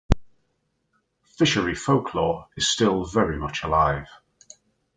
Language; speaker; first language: English; native; English